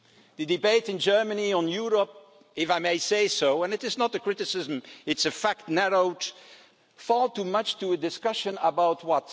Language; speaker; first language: English; non-native, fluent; Dutch